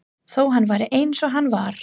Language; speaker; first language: Icelandic; non-native, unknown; English